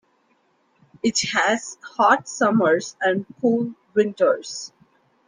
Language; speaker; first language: English; non-native, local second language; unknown